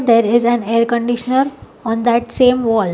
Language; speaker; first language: English; non-native, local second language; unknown